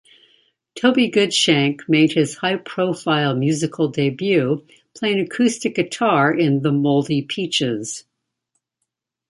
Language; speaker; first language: English; native; English